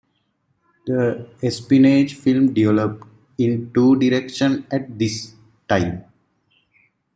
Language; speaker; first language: English; native; English